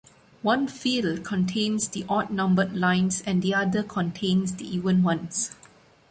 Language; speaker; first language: English; non-native, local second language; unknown